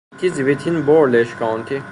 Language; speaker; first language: English; non-native, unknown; Persian